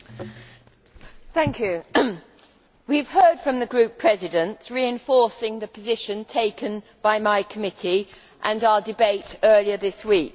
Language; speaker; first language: English; native; English